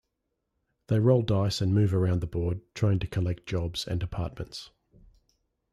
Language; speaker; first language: English; native; English